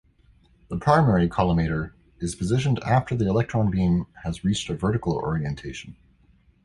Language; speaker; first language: English; native; English